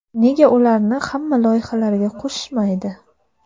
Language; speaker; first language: Uzbek; native; Uzbek